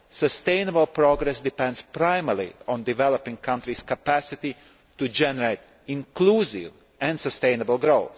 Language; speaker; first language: English; non-native, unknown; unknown